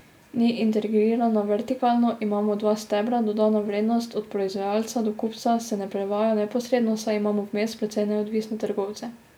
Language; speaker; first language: Slovenian; native; Slovenian